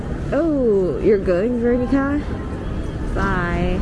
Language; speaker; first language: English; non-native, learner; Korean